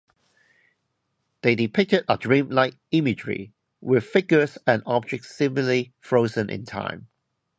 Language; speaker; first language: English; non-native, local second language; Cantonese